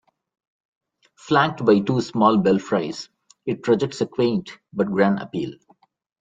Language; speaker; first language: English; non-native, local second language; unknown